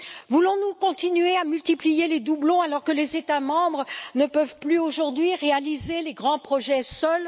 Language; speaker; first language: French; native; French